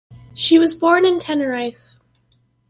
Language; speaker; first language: English; native; English